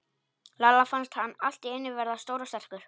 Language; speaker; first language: Icelandic; non-native, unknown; Polish